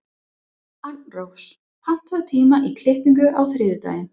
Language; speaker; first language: Icelandic; non-native, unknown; English